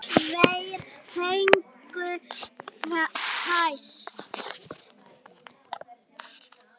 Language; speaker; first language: Icelandic; native; Icelandic